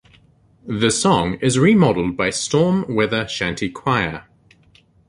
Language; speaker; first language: English; native; English